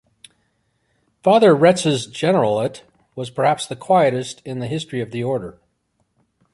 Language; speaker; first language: English; native; English